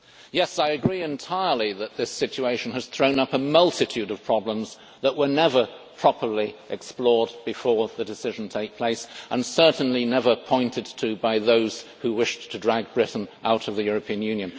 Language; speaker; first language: English; native; English